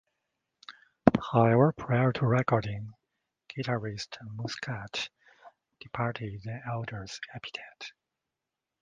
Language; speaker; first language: English; non-native, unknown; Chinese